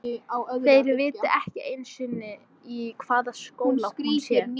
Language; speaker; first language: Icelandic; non-native, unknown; English